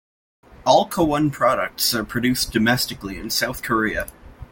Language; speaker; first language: English; native; English